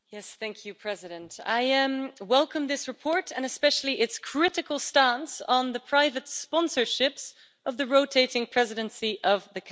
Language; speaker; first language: English; non-native, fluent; Dutch